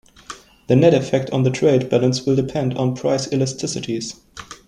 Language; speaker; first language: English; non-native, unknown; German